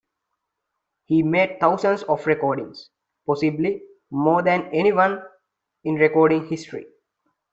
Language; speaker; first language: English; non-native, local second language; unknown